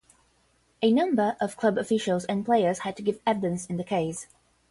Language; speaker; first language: English; non-native, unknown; Portuguese